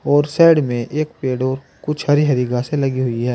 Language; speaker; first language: Hindi; native; Hindi